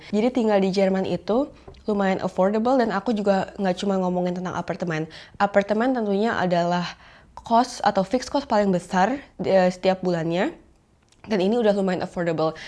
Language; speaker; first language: Indonesian; native; Indonesian